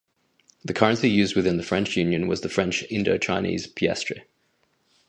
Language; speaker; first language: English; native; English